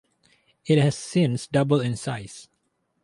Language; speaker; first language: English; non-native, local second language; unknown